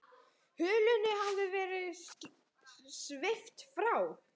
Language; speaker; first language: Icelandic; native; Icelandic